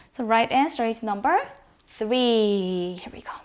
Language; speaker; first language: English; non-native, fluent; Korean